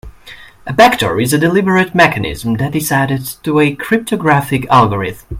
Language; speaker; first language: English; native; English